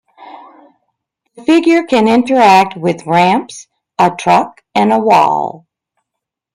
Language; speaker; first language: English; native; English